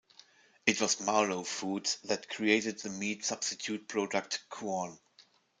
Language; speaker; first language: English; non-native, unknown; German